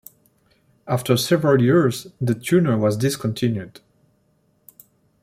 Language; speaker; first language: English; non-native, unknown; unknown